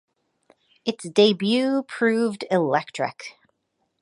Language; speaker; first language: English; native; English